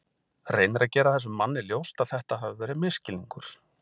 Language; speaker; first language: Icelandic; native; Icelandic